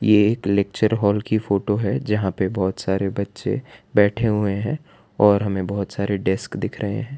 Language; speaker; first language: Hindi; non-native, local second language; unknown